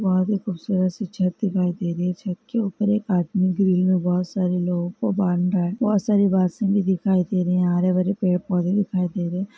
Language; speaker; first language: Hindi; non-native, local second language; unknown